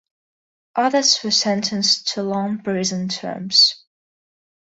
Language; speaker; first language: English; non-native, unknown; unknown